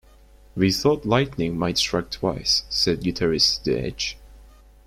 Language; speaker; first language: English; non-native, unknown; Turkish